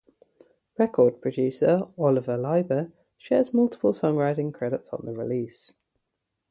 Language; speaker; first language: English; native; English